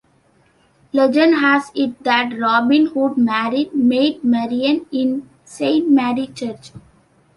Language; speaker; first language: English; non-native, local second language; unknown